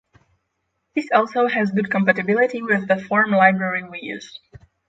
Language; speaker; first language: English; non-native, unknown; Polish